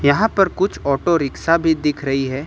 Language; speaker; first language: Hindi; native; Hindi